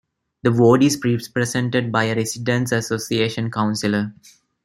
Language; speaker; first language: English; non-native, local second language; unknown